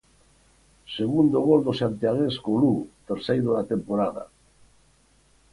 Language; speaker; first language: Galician; native; Galician